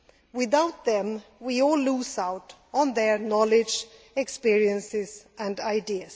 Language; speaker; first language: English; non-native, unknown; Swedish